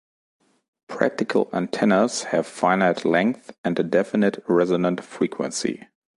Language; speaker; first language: English; non-native, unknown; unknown